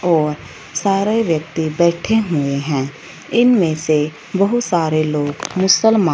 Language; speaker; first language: Hindi; non-native, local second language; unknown